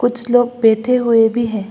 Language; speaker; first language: Hindi; non-native, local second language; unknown